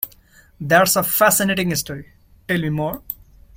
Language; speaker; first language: English; non-native, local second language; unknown